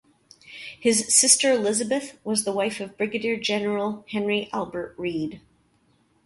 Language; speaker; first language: English; native; English